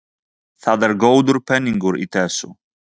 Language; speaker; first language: Icelandic; non-native, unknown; Polish